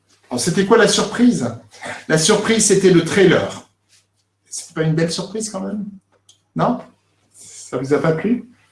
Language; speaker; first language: French; native; French